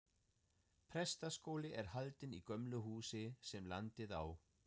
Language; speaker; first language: Icelandic; non-native, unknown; German